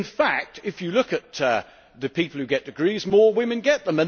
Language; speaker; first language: English; native; English